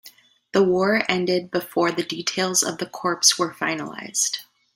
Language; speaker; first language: English; native; English